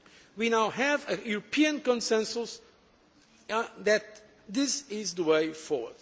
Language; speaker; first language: English; non-native, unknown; Portuguese